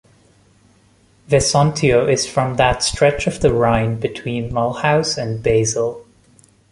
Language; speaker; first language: English; non-native, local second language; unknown